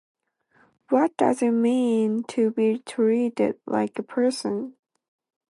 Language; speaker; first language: English; non-native, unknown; Japanese